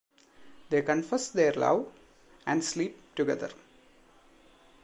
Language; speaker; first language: English; non-native, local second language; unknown